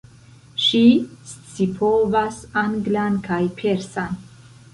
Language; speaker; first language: Esperanto; non-native, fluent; Central Kurdish